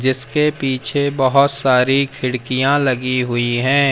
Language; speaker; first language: Hindi; native; Hindi